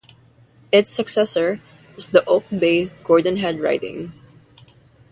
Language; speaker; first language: English; non-native, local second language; Filipino